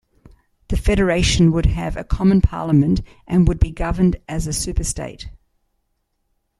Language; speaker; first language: English; native; English